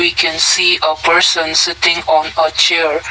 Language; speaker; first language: English; non-native, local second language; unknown